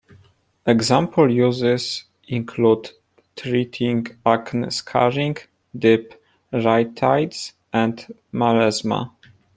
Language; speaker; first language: English; non-native, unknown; Polish